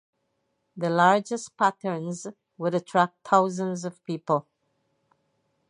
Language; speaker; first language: English; native; English